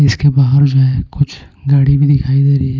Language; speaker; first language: Hindi; non-native, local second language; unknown